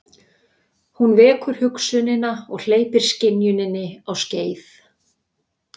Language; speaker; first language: Icelandic; native; Icelandic